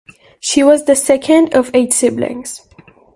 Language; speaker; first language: English; non-native, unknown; Catalan